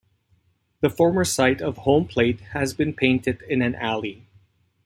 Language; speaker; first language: English; native; English